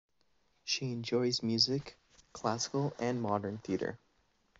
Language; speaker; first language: English; native; English